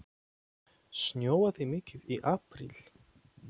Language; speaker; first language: Icelandic; non-native, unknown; Polish